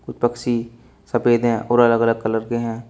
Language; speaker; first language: Hindi; native; Hindi